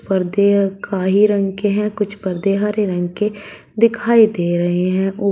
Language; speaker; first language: Hindi; native; Hindi